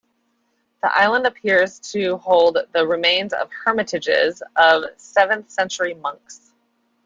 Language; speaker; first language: English; native; English